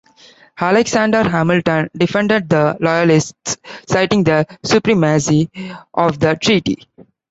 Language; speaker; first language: English; non-native, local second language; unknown